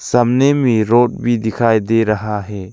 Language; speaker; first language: Hindi; non-native, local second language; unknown